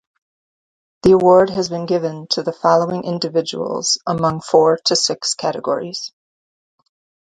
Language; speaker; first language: English; native; English